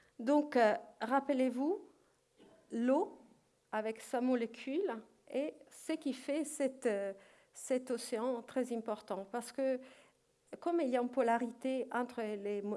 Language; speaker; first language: French; non-native, fluent; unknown